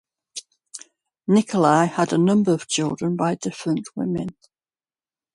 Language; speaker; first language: English; native; English